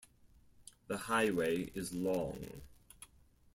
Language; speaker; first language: English; non-native, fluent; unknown